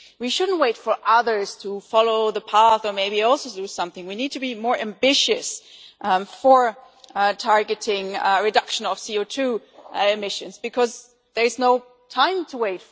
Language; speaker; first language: English; non-native, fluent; German